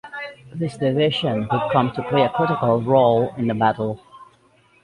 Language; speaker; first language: English; native; English